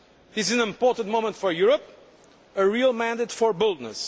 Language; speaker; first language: English; non-native, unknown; Portuguese